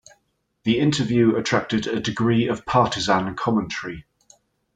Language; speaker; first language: English; native; English